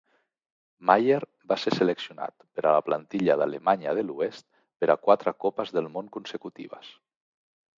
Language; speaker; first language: Catalan; native; Catalan